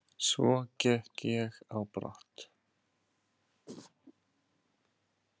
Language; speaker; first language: Icelandic; native; Icelandic